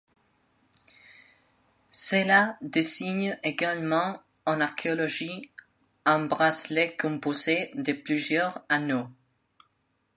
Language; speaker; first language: French; non-native, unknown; Spanish